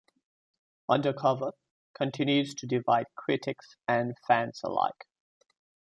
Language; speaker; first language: English; non-native, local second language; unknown